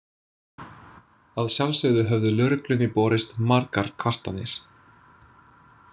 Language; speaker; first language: Icelandic; non-native, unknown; English